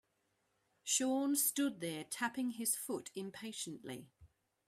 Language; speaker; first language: English; native; English